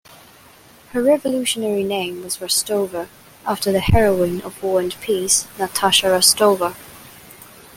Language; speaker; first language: English; non-native, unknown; Cantonese